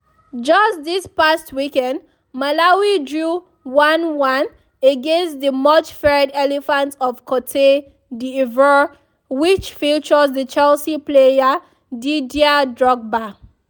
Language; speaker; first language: English; non-native, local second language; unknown